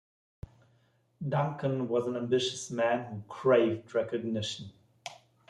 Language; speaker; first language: English; non-native, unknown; German